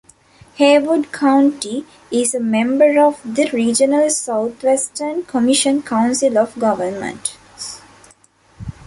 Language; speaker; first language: English; non-native, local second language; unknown